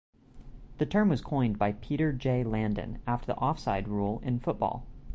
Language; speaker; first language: English; native; English